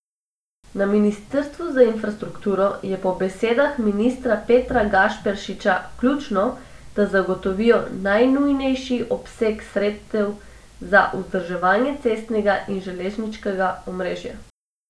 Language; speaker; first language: Slovenian; non-native, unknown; Macedonian